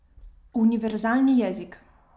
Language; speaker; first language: Slovenian; native; Slovenian